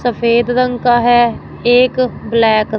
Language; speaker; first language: Hindi; non-native, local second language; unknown